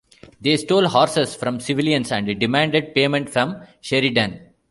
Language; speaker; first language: English; non-native, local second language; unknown